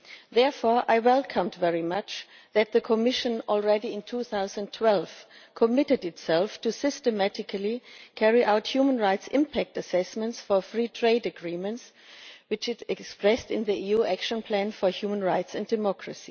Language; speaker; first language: English; non-native, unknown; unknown